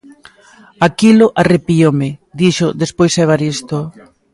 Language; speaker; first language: Galician; native; Galician